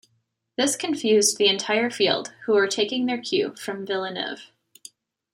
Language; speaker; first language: English; native; English